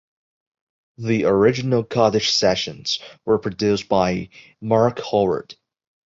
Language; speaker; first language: English; non-native, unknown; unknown